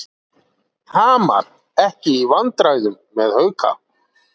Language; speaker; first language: Icelandic; native; Icelandic